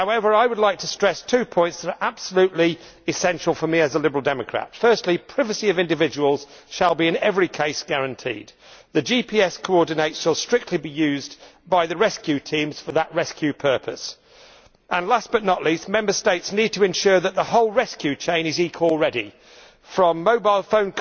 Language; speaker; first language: English; native; English